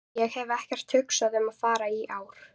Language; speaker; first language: Icelandic; native; Icelandic